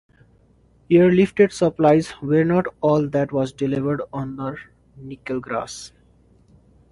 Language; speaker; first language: English; non-native, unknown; Nepali